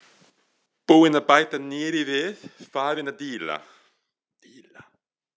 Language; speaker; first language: Icelandic; non-native, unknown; French